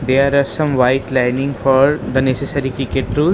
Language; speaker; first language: English; non-native, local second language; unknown